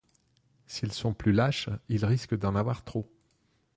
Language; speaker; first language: French; non-native, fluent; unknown